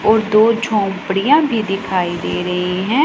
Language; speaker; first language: Hindi; non-native, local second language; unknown